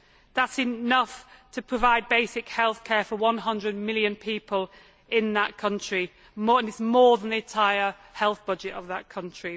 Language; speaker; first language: English; native; English